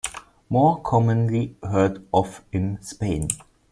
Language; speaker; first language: English; non-native, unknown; German